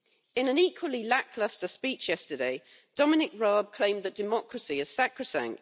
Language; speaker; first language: English; native; English